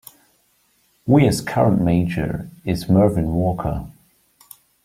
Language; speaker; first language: English; non-native, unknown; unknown